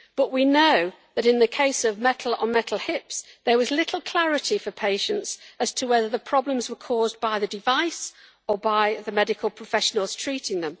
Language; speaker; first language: English; native; English